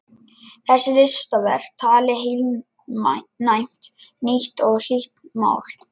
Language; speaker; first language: Icelandic; non-native, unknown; Lithuanian